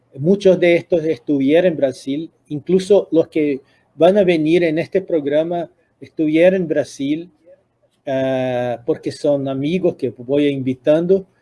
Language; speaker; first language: Spanish; non-native, related language; Portuguese